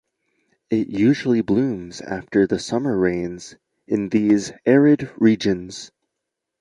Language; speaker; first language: English; native; English